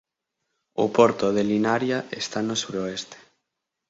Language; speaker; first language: Galician; native; Galician